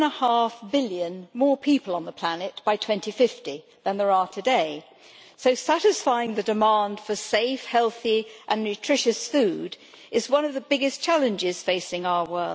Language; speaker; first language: English; native; English